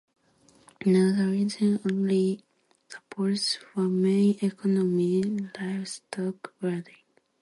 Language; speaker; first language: English; non-native, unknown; Japanese